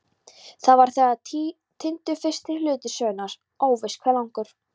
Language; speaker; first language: Icelandic; non-native, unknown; Polish